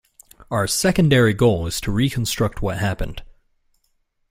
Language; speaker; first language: English; native; English